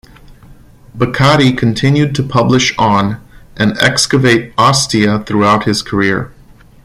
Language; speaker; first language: English; non-native, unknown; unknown